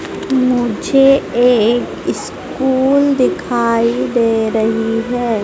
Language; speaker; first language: Hindi; native; Hindi